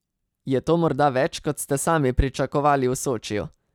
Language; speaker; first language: Slovenian; native; Slovenian